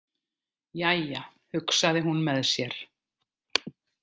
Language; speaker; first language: Icelandic; native; Icelandic